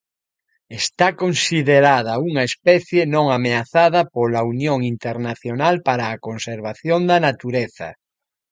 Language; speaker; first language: Galician; native; Galician